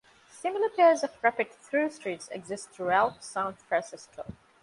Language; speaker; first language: English; non-native, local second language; Divehi